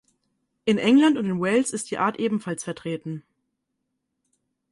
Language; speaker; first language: German; native; German